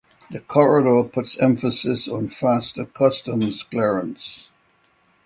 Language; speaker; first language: English; native; English